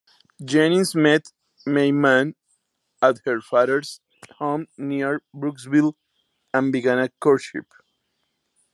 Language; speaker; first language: English; non-native, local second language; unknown